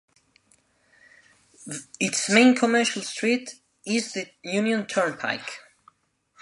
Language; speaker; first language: English; non-native, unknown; Spanish